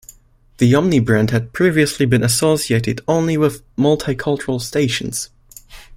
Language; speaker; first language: English; non-native, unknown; German